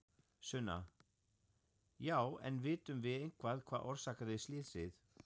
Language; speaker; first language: Icelandic; non-native, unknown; German